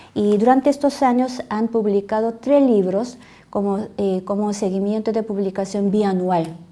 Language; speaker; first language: Spanish; non-native, fluent; Korean